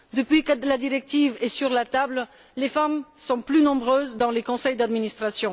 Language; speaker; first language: French; non-native, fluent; Bulgarian